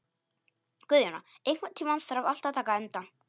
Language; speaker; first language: Icelandic; non-native, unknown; Polish